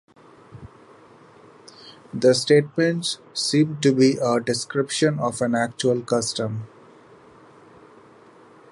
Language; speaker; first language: English; non-native, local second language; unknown